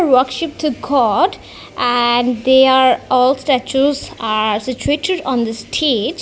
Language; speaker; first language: English; non-native, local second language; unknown